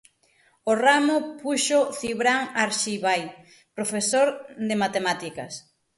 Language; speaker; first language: Galician; native; Galician